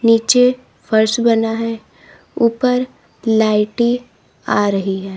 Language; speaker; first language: Hindi; native; Hindi